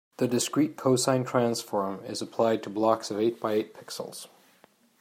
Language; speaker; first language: English; native; English